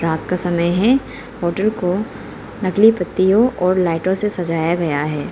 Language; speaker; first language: Hindi; non-native, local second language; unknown